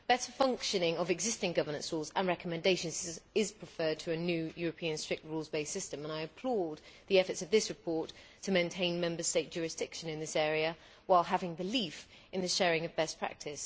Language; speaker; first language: English; native; English